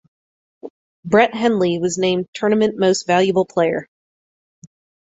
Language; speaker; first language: English; native; English